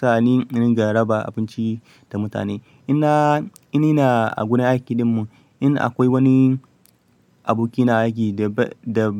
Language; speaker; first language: Hausa; non-native, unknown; Yoruba